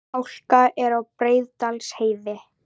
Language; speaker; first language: Icelandic; native; Icelandic